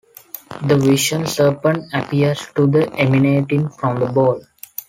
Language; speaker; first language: English; non-native, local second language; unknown